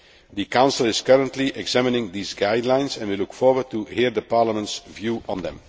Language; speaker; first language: English; non-native, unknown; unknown